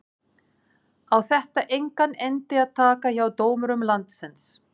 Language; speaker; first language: Icelandic; non-native, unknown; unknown